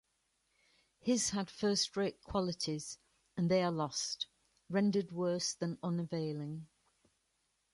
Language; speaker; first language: English; native; English